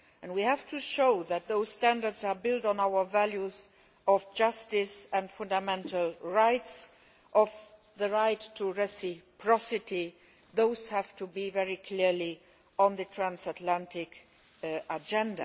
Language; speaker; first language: English; non-native, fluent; Luxembourgish